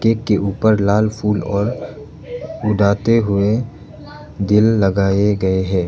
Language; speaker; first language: Hindi; non-native, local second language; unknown